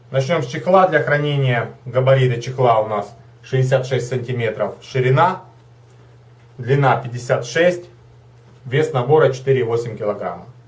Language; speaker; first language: Russian; native; Russian